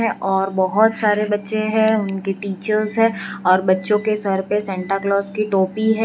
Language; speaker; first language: Hindi; non-native, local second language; Gujarati